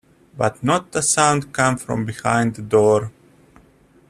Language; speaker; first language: English; native; English